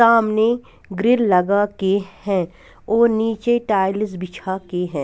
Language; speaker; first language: Hindi; non-native, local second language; Punjabi